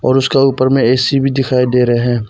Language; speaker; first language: Hindi; early bilingual, other home language; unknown